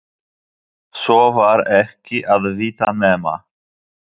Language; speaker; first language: Icelandic; non-native, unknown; Polish